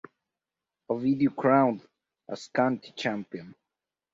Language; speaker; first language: English; native; English